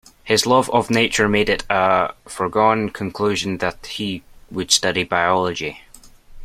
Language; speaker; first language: English; native; English